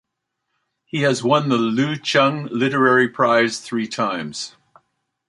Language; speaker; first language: English; native; English